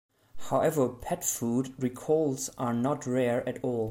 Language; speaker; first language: English; non-native, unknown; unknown